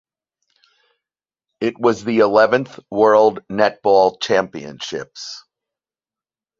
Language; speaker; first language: English; native; English